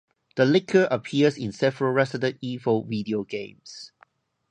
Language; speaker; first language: English; non-native, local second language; Cantonese